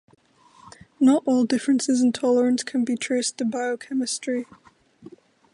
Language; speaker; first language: English; native; English